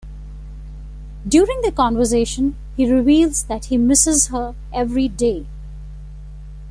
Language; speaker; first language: English; non-native, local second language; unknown